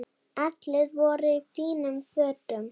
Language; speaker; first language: Icelandic; non-native, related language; Danish